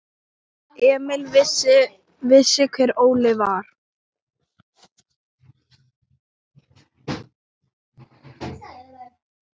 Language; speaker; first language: Icelandic; non-native, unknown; Thai